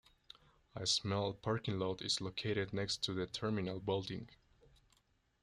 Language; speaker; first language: English; non-native, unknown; Spanish